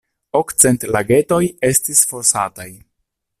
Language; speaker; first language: Esperanto; non-native, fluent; Italian